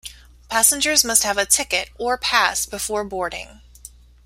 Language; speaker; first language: English; native; English